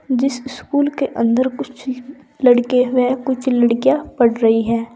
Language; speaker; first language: Hindi; native; Hindi